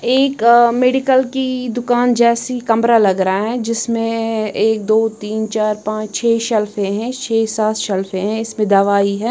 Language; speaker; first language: Hindi; non-native, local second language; Punjabi